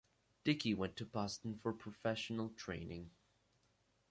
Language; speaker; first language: English; native; English